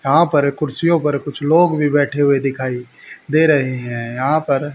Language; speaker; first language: Hindi; native; Hindi